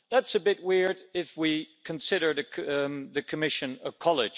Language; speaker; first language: English; non-native, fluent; Dutch